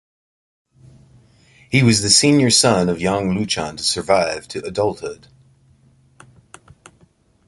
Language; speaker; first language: English; native; English